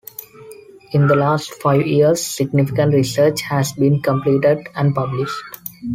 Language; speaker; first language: English; non-native, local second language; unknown